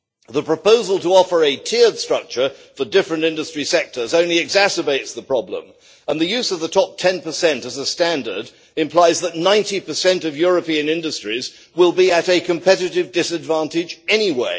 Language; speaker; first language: English; native; English